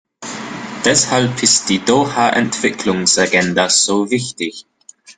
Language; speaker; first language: German; non-native, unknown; English